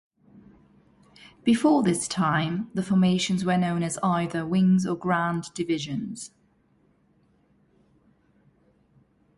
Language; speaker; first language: English; native; English